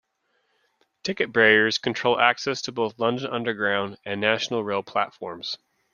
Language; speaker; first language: English; native; English